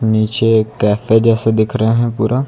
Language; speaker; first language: Hindi; native; Hindi